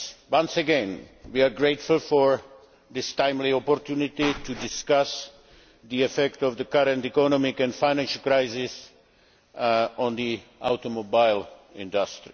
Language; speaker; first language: English; non-native, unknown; Czech